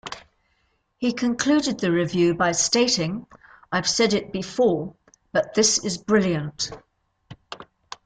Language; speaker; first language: English; native; English